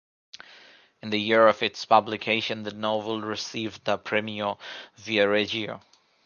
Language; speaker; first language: English; non-native, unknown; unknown